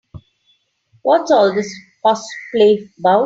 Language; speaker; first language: English; non-native, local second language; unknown